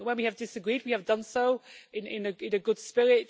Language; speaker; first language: English; native; English